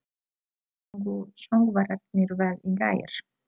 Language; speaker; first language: Icelandic; non-native, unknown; Polish